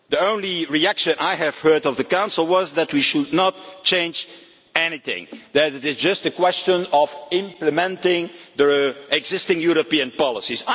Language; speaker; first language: English; non-native, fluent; Dutch